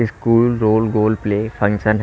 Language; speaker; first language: Hindi; native; Hindi